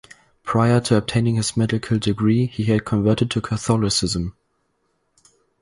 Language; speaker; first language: English; non-native, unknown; German